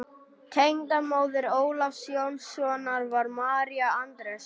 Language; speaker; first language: Icelandic; non-native, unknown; German